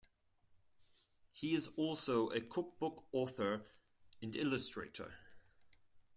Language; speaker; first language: English; non-native, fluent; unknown